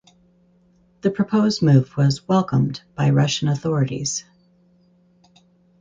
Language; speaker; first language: English; native; English